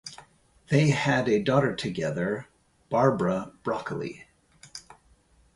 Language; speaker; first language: English; native; English